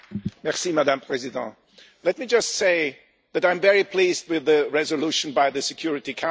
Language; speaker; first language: English; non-native, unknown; German